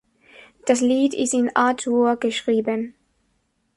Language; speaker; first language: German; non-native, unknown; Spanish